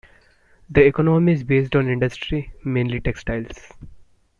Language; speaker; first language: English; non-native, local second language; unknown